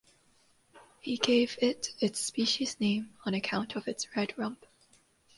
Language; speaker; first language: English; non-native, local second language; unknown